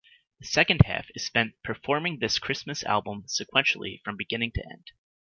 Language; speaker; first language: English; native; English